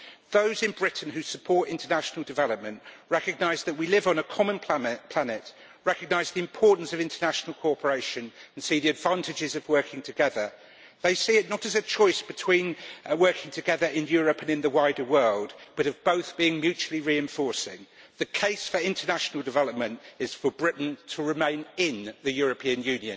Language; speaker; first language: English; native; English